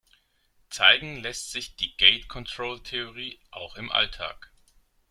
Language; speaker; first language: German; non-native, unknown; Greek